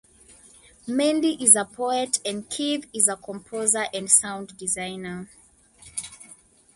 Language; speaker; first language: English; non-native, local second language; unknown